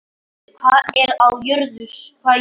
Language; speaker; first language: Icelandic; non-native, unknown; Polish